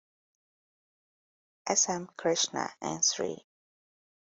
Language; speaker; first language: English; native; English